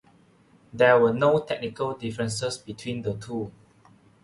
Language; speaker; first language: English; non-native, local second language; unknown